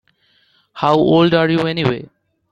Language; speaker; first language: English; non-native, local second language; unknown